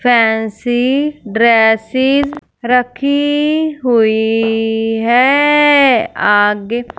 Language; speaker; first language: Hindi; non-native, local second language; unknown